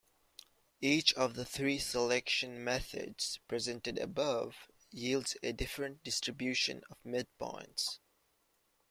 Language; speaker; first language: English; native; English